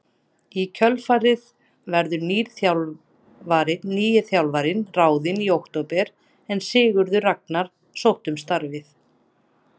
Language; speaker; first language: Icelandic; native; Icelandic